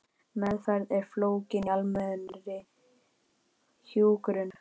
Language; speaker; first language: Icelandic; native; Icelandic